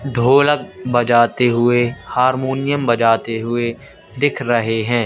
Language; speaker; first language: Hindi; native; Hindi